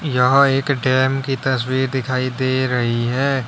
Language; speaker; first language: Hindi; native; Hindi